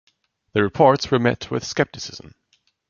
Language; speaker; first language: English; non-native, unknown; German